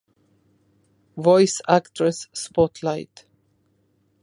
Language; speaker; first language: English; non-native, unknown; Spanish